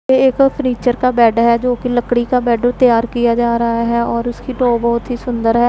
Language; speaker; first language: Hindi; non-native, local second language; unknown